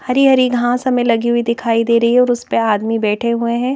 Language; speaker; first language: Hindi; native; Hindi